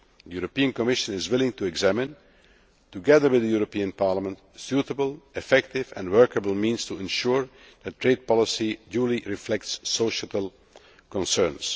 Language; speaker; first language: English; non-native, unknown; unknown